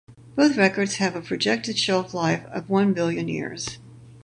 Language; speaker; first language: English; native; English